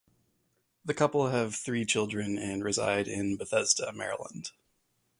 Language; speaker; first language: English; native; English